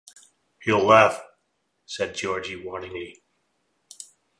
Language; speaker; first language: English; non-native, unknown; Dutch